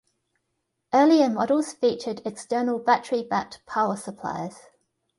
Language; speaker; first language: English; native; English